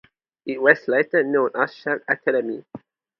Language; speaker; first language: English; non-native, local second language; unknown